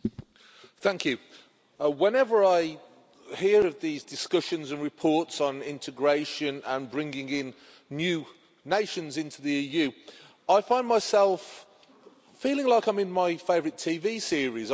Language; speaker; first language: English; native; English